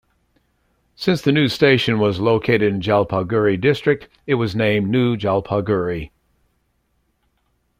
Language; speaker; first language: English; native; English